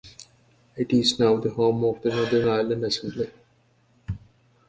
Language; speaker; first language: English; native; English